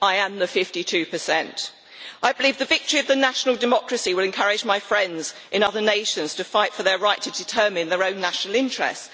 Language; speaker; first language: English; native; English